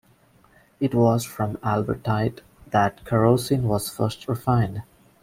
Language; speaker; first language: English; non-native, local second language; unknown